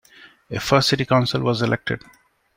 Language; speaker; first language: English; non-native, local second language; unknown